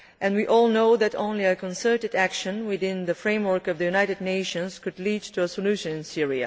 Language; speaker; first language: English; non-native, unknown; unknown